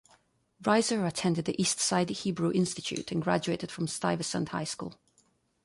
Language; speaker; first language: English; non-native, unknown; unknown